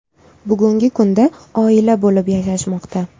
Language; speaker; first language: Uzbek; native; Uzbek